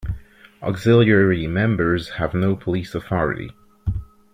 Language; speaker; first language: English; non-native, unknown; French